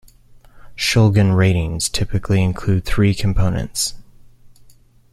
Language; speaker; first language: English; native; English